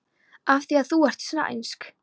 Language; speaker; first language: Icelandic; non-native, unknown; Polish